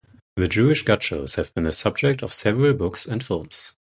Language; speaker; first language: English; non-native, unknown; German